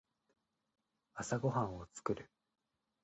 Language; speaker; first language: Japanese; native; Japanese